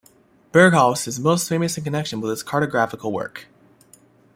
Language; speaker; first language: English; native; English